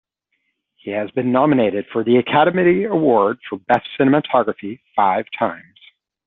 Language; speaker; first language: English; native; English